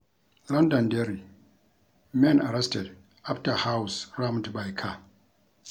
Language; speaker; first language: English; non-native, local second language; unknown